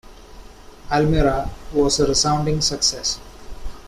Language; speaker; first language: English; non-native, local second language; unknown